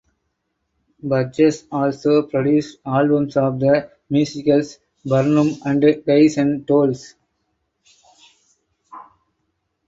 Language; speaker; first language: English; non-native, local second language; Tamil